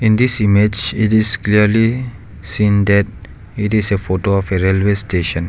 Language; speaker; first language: English; non-native, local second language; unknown